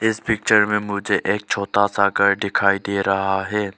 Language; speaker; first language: Hindi; non-native, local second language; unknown